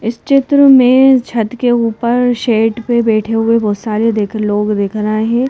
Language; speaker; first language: Hindi; native; Hindi